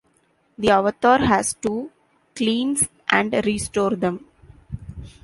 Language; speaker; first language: English; non-native, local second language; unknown